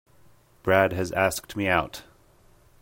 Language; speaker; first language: English; native; English